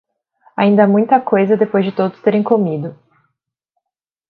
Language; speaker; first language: Portuguese; native; Portuguese